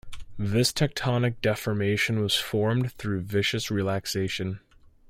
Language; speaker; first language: English; native; English